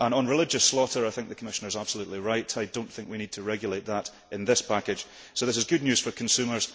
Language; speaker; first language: English; early bilingual, heritage; English